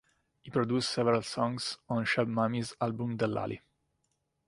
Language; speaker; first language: English; non-native, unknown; Italian